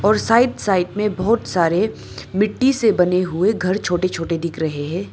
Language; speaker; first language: Hindi; non-native, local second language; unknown